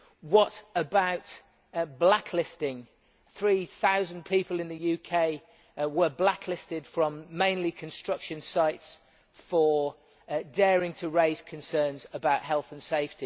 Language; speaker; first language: English; native; English